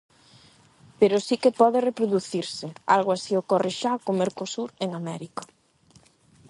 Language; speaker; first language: Galician; non-native, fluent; Spanish